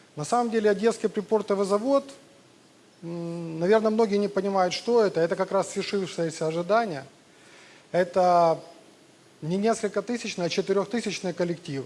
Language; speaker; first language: Russian; native; Russian